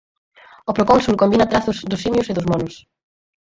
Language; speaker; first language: Galician; native; Galician